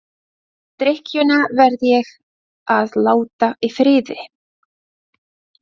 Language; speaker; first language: Icelandic; non-native, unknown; Latvian